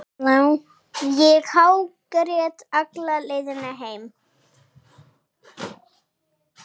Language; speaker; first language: Icelandic; non-native, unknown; English